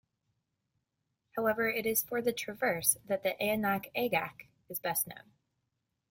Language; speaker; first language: English; native; English